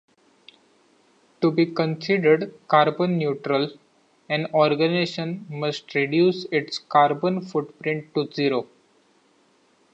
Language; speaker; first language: English; non-native, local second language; Marathi